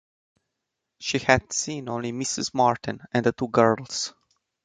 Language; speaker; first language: English; non-native, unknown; Romanian